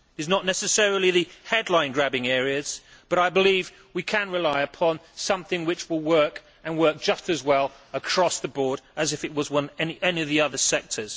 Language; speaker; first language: English; native; English